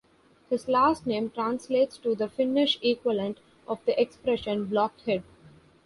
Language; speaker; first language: English; non-native, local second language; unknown